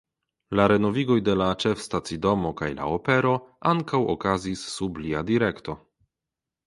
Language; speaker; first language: Esperanto; non-native, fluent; Polish